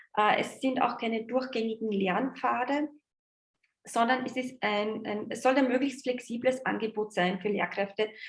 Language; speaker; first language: German; native; German